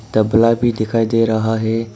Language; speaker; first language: Hindi; non-native, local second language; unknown